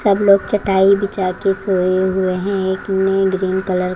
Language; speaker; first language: Hindi; native; Hindi